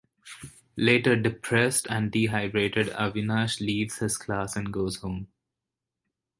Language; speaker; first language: English; non-native, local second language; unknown